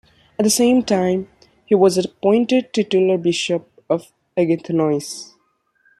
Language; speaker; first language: English; non-native, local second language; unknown